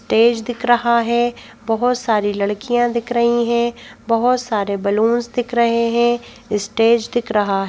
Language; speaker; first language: Hindi; native; Hindi